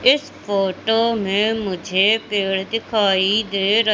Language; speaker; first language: Hindi; native; Hindi